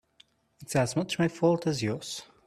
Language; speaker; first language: English; non-native, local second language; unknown